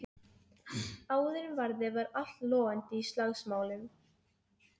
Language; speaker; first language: Icelandic; non-native, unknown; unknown